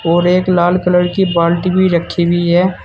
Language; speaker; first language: Hindi; native; Hindi